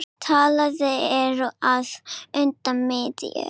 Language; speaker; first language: Icelandic; non-native, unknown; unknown